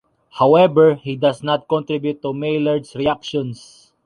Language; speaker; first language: English; non-native, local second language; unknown